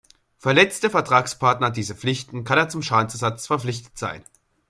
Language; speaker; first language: German; native; German